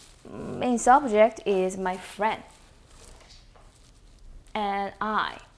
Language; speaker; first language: English; non-native, fluent; Korean